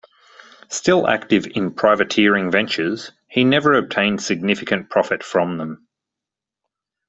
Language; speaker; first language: English; native; English